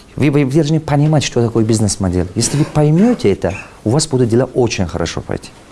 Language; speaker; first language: Russian; non-native, local second language; Tajik